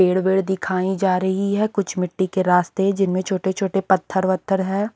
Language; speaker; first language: Hindi; native; Hindi